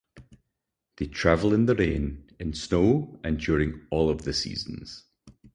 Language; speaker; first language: English; native; English